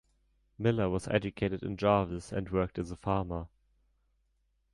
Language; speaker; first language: English; non-native, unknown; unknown